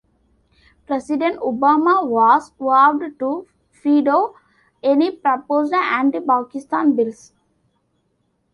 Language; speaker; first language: English; non-native, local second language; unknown